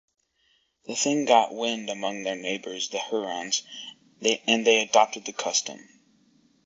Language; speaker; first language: English; native; English